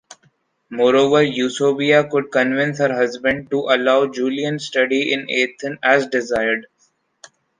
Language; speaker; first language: English; non-native, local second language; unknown